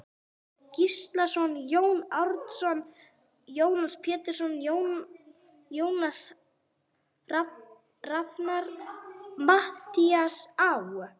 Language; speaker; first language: Icelandic; non-native, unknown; English